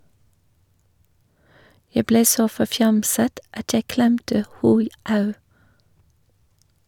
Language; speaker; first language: Norwegian; non-native, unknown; English